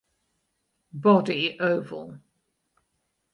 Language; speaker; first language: English; native; English